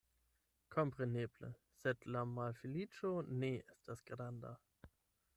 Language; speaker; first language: Esperanto; non-native, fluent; German